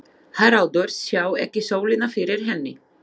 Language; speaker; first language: Icelandic; non-native, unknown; Slovak